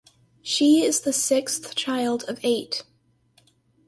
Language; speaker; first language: English; native; English